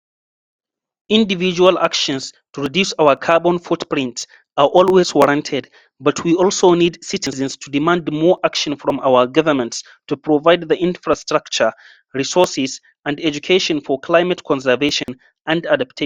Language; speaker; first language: English; non-native, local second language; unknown